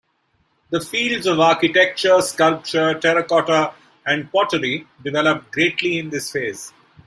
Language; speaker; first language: English; non-native, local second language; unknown